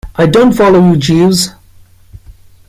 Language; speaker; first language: English; non-native, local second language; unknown